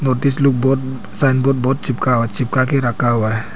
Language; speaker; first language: Hindi; non-native, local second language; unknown